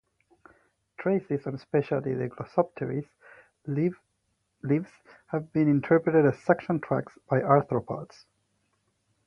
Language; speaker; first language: English; native; English